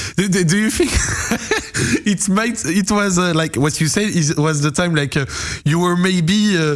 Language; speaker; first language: English; non-native, fluent; French